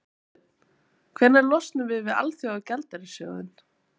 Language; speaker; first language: Icelandic; native; Icelandic